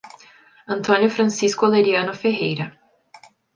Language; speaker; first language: Portuguese; native; Portuguese